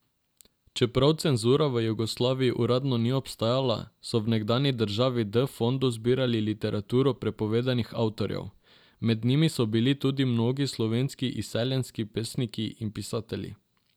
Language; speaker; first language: Slovenian; non-native, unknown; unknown